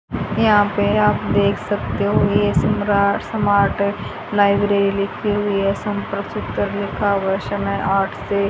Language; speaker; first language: Hindi; native; Hindi